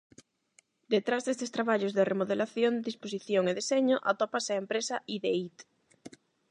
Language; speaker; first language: Galician; non-native, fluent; Spanish